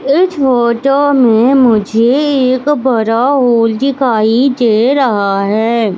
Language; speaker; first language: Hindi; native; Hindi